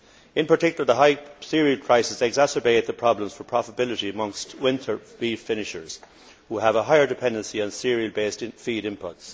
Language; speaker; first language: English; native; English